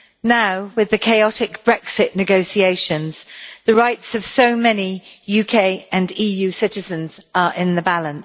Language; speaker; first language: English; native; English